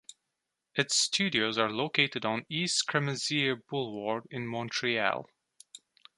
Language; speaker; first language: English; non-native, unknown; Turkish